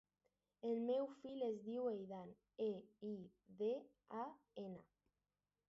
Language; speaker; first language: Catalan; non-native, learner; Spanish